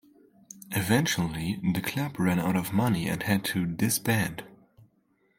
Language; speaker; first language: English; non-native, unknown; German